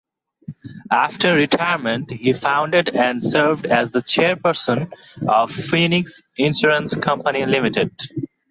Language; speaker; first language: English; non-native, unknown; Bangla